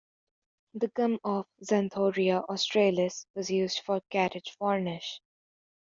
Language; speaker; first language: English; native; English